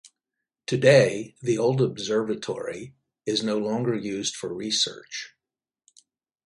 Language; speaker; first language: English; native; English